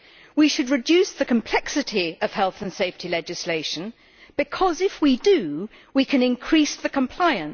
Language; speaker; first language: English; native; English